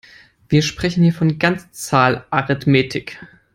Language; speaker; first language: English; non-native, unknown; German